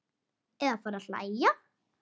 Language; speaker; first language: Icelandic; native; Icelandic